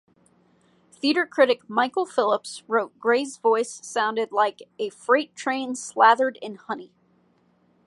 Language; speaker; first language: English; native; English